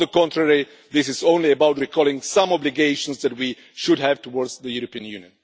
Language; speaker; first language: English; non-native, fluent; Czech